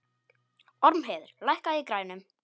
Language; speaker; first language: Icelandic; non-native, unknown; Polish